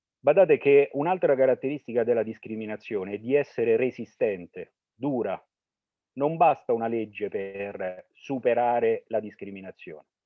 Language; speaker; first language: Italian; early bilingual, other home language; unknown